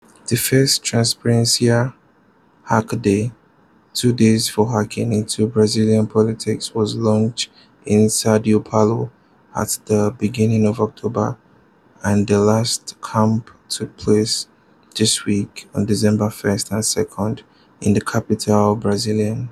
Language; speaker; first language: English; non-native, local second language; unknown